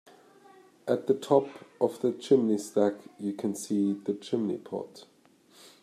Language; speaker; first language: English; non-native, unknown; German